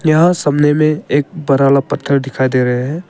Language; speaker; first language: Hindi; early bilingual, other home language; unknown